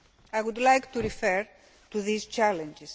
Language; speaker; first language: English; non-native, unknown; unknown